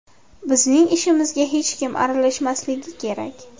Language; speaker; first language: Uzbek; native; Uzbek